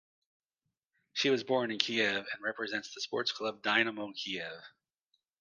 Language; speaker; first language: English; native; English